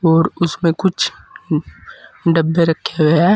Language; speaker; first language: Hindi; native; Hindi